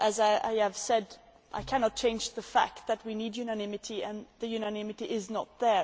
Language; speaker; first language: English; non-native, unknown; Swedish